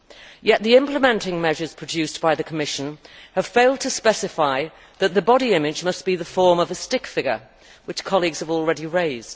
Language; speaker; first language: English; native; English